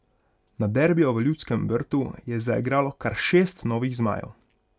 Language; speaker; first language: Slovenian; non-native, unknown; Hungarian